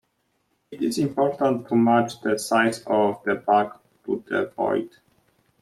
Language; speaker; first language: English; non-native, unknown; Polish